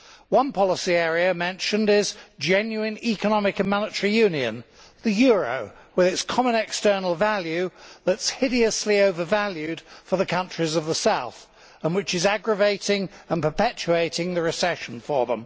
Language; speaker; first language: English; native; English